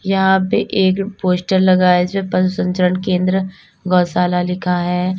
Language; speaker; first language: Hindi; native; Hindi